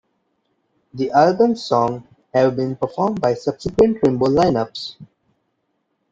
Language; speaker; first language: English; non-native, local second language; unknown